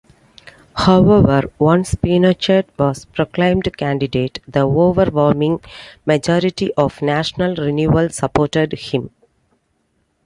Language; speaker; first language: English; non-native, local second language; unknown